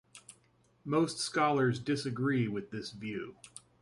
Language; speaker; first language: English; native; English